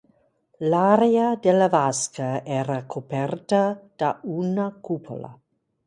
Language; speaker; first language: Italian; non-native, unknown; English